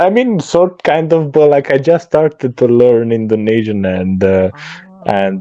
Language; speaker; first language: English; non-native, fluent; Romanian